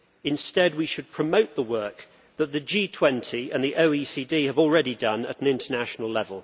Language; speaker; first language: English; native; English